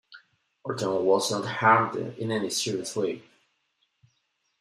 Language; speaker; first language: English; non-native, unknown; Spanish